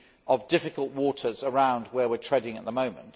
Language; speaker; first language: English; native; English